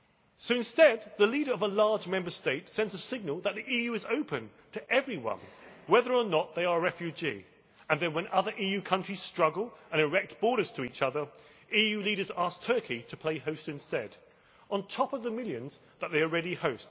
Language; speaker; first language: English; native; English